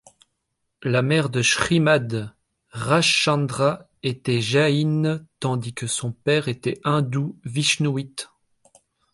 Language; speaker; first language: French; native; French